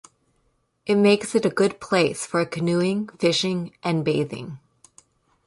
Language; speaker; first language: English; native; English